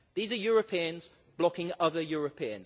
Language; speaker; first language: English; native; English